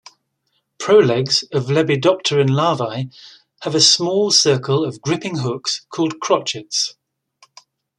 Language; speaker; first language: English; native; English